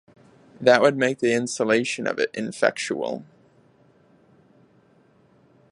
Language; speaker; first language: English; native; English